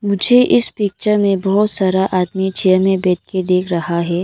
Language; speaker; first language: Hindi; non-native, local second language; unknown